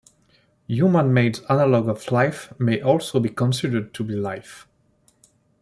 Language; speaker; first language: English; non-native, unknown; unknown